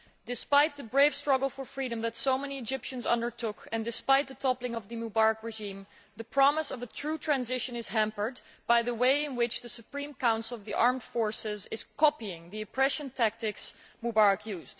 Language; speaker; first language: English; non-native, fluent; Dutch